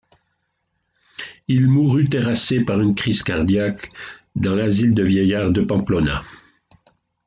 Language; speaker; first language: French; native; French